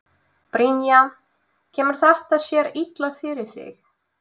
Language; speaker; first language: Icelandic; non-native, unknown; Russian